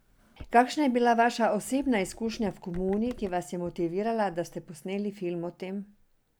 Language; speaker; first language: Slovenian; non-native, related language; Serbian